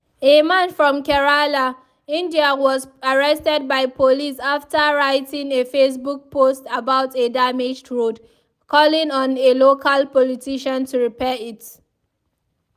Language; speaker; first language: English; non-native, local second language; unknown